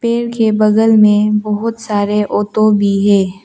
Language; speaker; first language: Hindi; non-native, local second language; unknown